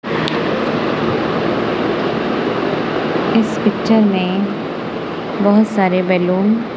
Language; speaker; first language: Hindi; non-native, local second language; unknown